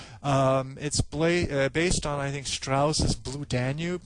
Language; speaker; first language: English; native; English